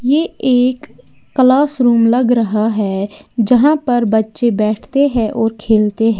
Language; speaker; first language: Hindi; native; Hindi